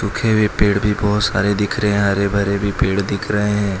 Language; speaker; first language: Hindi; non-native, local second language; Gujarati